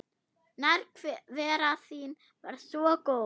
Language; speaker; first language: Icelandic; non-native, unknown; German